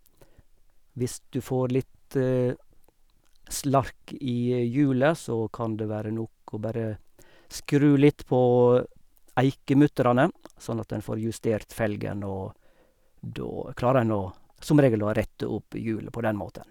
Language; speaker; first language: Norwegian; native; Norwegian